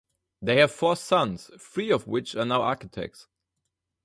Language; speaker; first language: English; non-native, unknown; German